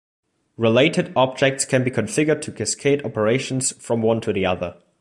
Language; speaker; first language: English; non-native, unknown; German